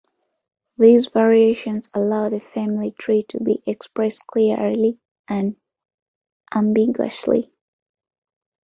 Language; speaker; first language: English; non-native, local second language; Ganda